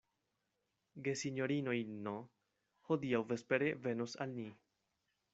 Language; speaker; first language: Esperanto; non-native, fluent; Spanish